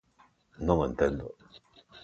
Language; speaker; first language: Galician; non-native, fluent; Spanish